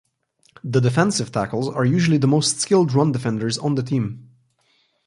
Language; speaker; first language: English; non-native, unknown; Slovenian